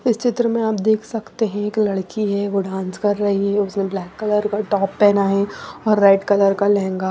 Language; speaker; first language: Hindi; non-native, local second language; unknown